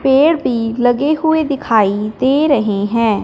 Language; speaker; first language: Hindi; non-native, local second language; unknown